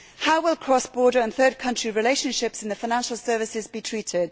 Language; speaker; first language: English; native; English